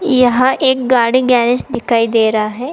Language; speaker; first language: Hindi; non-native, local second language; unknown